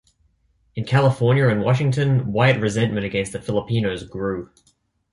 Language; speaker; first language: English; native; English